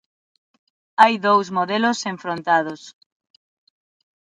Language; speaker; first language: Galician; non-native, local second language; Spanish